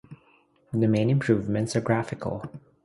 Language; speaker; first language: English; non-native, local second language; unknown